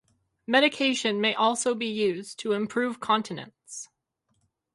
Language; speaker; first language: English; native; English